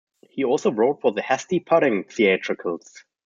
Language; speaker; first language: English; non-native, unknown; German